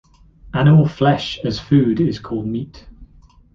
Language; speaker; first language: English; native; English